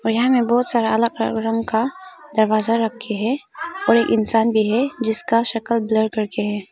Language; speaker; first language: Hindi; non-native, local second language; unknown